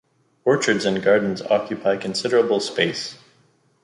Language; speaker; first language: English; native; English